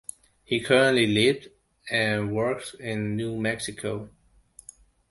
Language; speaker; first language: English; non-native, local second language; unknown